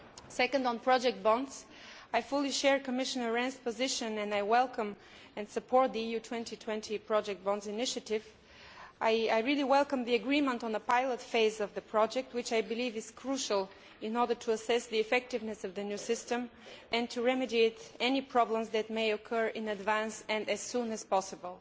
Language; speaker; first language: English; non-native, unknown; Bulgarian